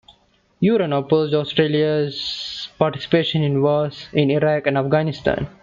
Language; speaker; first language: English; non-native, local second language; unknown